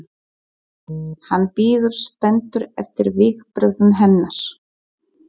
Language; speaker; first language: Icelandic; non-native, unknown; Polish